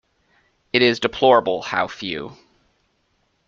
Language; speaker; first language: English; native; English